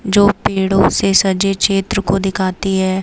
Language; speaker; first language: Hindi; native; Hindi